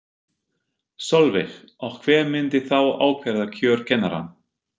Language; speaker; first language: Icelandic; non-native, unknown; German